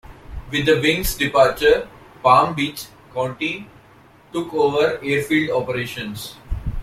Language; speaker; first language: English; non-native, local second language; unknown